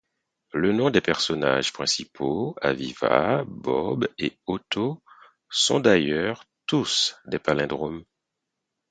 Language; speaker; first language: French; non-native, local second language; Haitian Creole